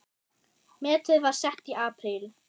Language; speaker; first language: Icelandic; non-native, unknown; German